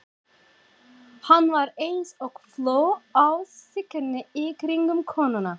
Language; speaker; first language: Icelandic; non-native, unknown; Turkish